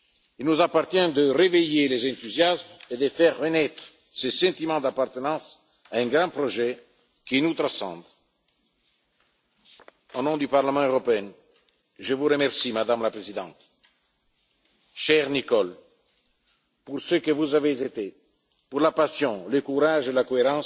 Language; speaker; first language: French; non-native, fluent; Italian